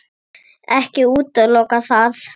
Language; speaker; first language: Icelandic; native; Icelandic